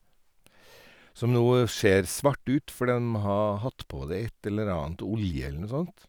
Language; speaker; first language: Norwegian; native; Norwegian